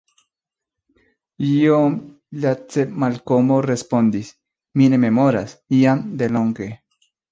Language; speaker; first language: Esperanto; non-native, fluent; Spanish